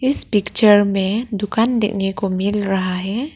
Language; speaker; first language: Hindi; non-native, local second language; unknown